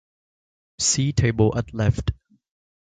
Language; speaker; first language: English; native; English